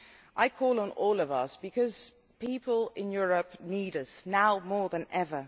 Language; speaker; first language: English; non-native, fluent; Dutch